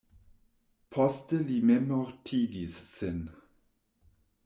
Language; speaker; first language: Esperanto; non-native, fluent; German